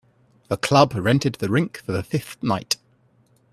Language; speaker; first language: English; native; English